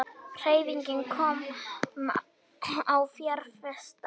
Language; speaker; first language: Icelandic; native; Icelandic